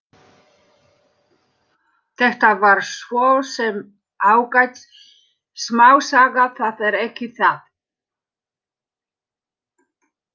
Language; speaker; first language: Icelandic; non-native, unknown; Polish